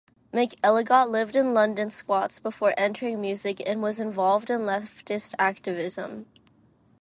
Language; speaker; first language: English; non-native, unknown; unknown